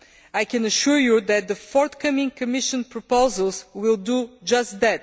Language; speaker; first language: English; non-native, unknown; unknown